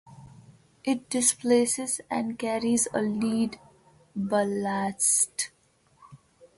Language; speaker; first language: English; non-native, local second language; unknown